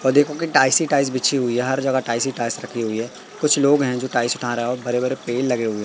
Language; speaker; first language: Hindi; native; Hindi